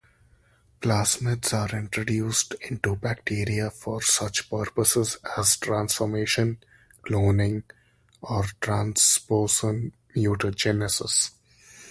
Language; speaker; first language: English; non-native, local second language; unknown